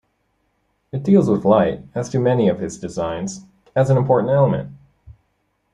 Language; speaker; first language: English; native; English